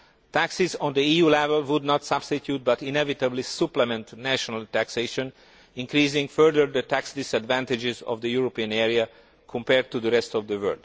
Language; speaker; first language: English; non-native, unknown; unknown